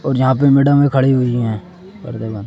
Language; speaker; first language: Hindi; native; Hindi